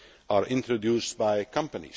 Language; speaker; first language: English; non-native, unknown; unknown